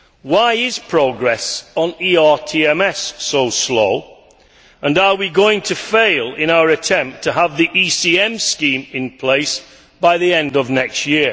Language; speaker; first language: English; native; English